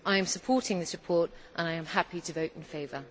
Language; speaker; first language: English; native; English